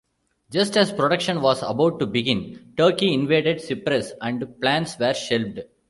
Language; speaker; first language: English; non-native, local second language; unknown